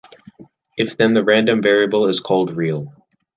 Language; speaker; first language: English; native; English